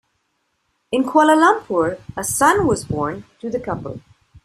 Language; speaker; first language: English; non-native, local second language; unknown